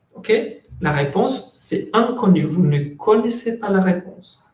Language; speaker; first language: French; non-native, fluent; Spanish